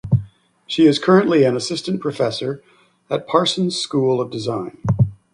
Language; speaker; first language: English; native; English